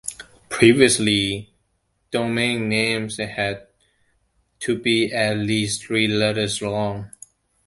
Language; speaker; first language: English; non-native, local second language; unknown